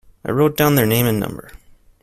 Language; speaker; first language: English; native; English